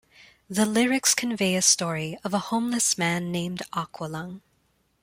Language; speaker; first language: English; non-native, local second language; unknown